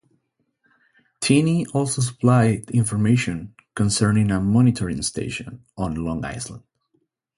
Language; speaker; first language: English; non-native, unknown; Spanish